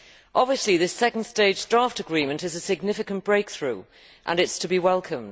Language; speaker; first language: English; native; English